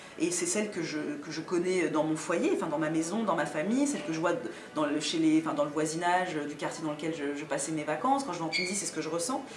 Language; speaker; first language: French; early bilingual, other home language; Arabic